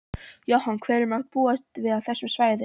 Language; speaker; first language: Icelandic; non-native, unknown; Polish